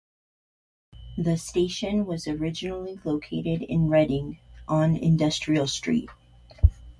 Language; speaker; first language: English; native; English